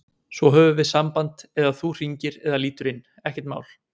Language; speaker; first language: Icelandic; native; Icelandic